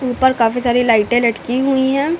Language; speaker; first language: Hindi; native; Hindi